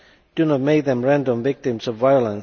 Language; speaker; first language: English; non-native, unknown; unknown